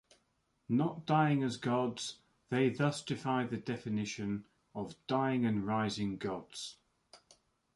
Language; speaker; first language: English; native; English